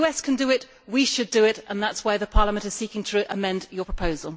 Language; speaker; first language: English; native; English